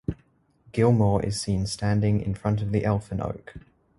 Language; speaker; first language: English; native; English